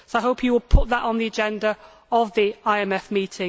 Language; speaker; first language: English; native; English